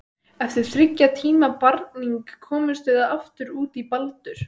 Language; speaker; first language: Icelandic; native; Icelandic